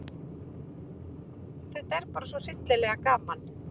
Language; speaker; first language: Icelandic; native; Icelandic